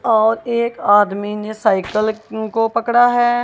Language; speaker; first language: Hindi; non-native, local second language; Punjabi